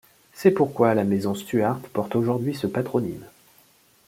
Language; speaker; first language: French; native; French